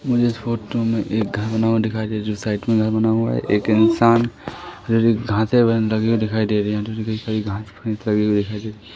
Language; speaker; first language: Hindi; native; Hindi